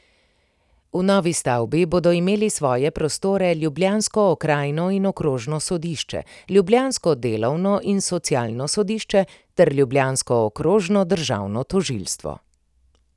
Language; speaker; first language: Slovenian; native; Slovenian